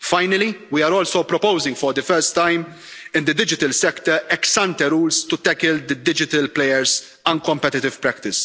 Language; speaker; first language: English; non-native, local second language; Maltese